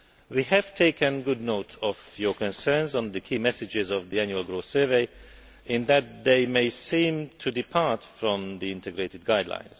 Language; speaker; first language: English; non-native, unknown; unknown